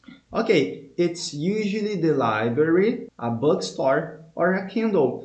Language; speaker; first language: English; non-native, fluent; Portuguese